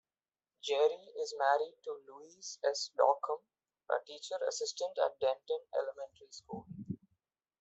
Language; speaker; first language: English; non-native, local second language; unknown